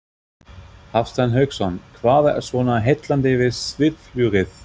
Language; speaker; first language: Icelandic; non-native, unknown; German